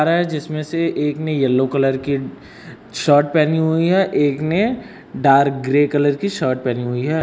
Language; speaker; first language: Hindi; native; Hindi